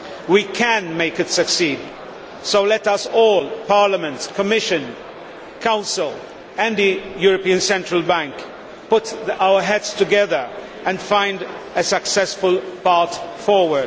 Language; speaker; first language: English; non-native, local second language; Maltese